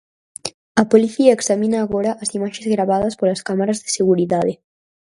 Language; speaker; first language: Galician; native; Galician